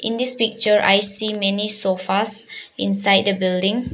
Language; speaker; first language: English; non-native, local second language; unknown